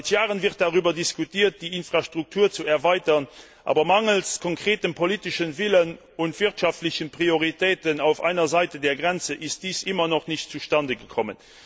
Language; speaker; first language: German; non-native, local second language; Luxembourgish